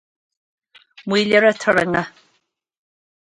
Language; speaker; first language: Irish; native; Irish